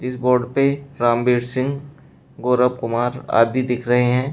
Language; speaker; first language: Hindi; native; Hindi